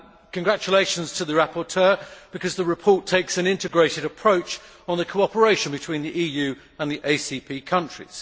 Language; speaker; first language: English; native; English